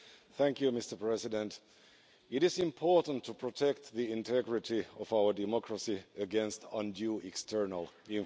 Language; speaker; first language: English; non-native, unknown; Finnish